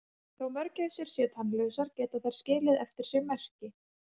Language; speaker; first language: Icelandic; native; Icelandic